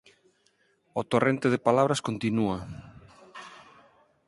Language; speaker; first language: Galician; non-native, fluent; Spanish